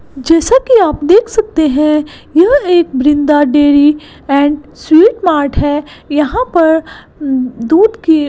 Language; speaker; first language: Hindi; non-native, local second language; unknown